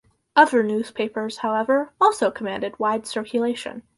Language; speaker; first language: English; native; English